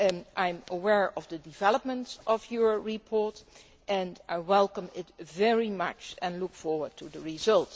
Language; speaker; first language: English; non-native, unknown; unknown